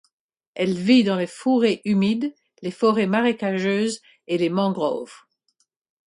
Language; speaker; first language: French; non-native, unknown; English